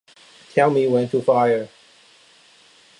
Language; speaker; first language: English; non-native, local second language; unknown